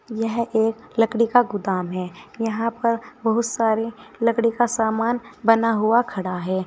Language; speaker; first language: Hindi; native; Hindi